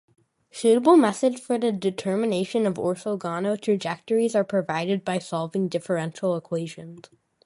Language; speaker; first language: English; native; English